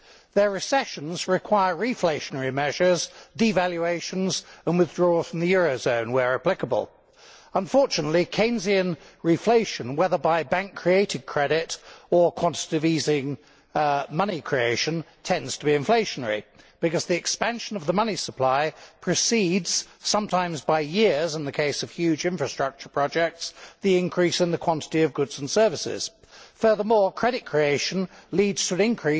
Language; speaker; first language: English; native; English